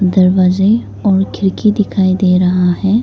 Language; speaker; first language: Hindi; non-native, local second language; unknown